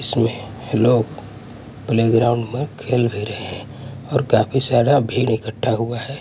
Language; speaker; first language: Hindi; non-native, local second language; Punjabi